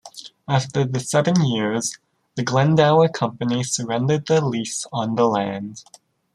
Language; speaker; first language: English; native; English